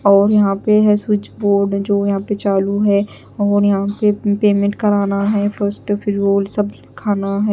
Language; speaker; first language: Hindi; non-native, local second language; Punjabi